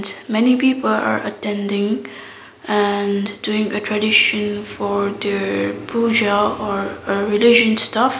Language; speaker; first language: English; non-native, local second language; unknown